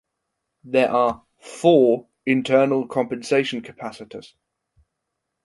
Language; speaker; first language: English; non-native, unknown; German